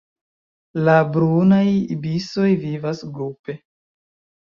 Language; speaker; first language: Esperanto; non-native, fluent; Chinese